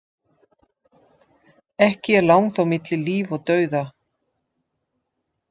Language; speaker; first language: Icelandic; non-native, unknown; Dutch